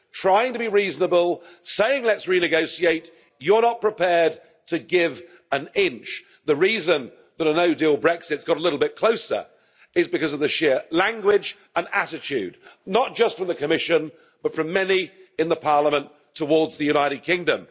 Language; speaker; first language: English; native; English